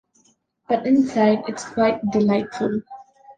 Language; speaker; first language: English; non-native, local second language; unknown